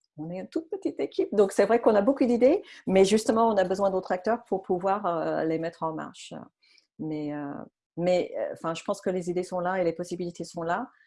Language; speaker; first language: French; non-native, fluent; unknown